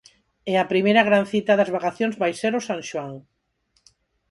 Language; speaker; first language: Galician; non-native, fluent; Spanish